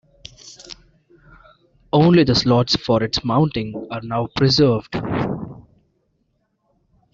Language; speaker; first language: English; non-native, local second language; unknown